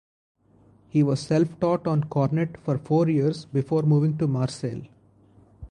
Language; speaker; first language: English; non-native, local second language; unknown